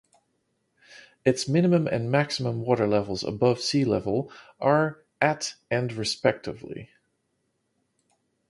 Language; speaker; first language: English; non-native, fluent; Dutch